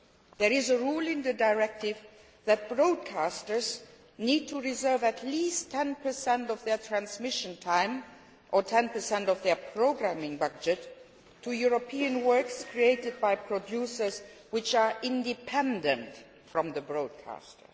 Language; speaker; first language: English; non-native, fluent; Luxembourgish